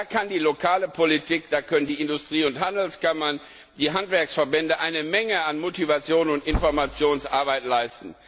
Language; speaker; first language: German; non-native, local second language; Luxembourgish